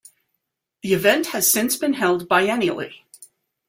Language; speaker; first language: English; native; English